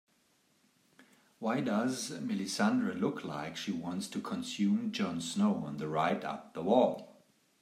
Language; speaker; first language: English; native; English